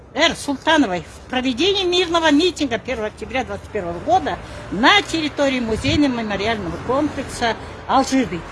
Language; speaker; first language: Russian; non-native, local second language; Kazakh